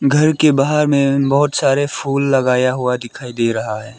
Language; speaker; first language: Hindi; early bilingual, other home language; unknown